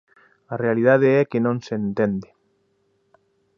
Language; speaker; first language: Galician; native; Galician